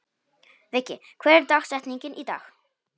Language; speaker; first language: Icelandic; non-native, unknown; Polish